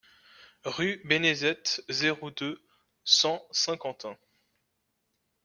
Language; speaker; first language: French; native; French